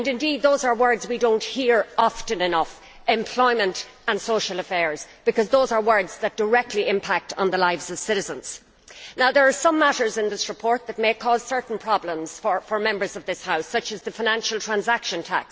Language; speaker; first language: English; native; English